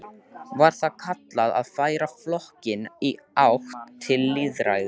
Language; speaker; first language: Icelandic; native; Icelandic